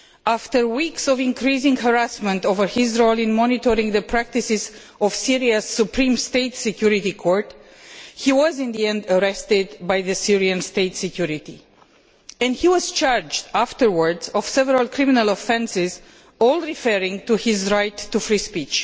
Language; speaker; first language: English; non-native, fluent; Romanian